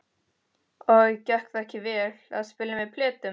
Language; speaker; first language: Icelandic; non-native, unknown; Spanish